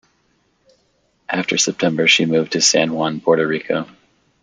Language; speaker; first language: English; native; English